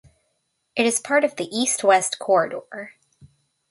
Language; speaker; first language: English; native; English